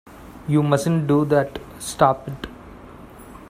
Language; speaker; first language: English; non-native, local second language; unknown